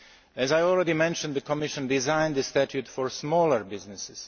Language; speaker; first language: English; non-native, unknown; Slovak